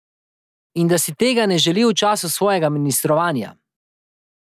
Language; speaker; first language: Slovenian; native; Slovenian